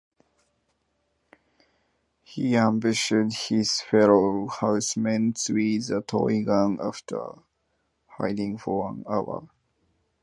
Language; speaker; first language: English; non-native, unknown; Japanese